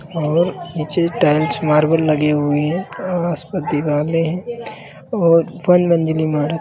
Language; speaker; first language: Hindi; native; Hindi